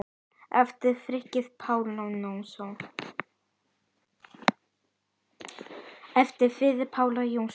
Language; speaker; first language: Icelandic; native; Icelandic